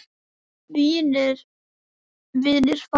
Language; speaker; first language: Icelandic; native; Icelandic